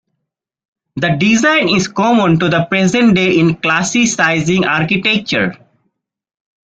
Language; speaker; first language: English; non-native, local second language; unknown